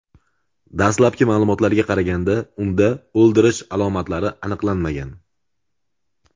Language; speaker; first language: Uzbek; native; Uzbek